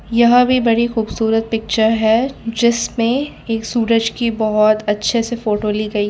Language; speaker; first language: Hindi; non-native, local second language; Gujarati